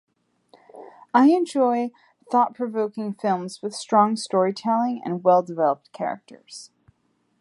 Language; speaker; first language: English; native; English